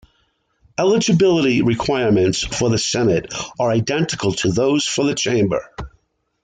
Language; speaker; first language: English; native; English